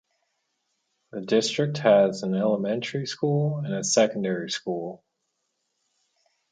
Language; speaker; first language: English; native; English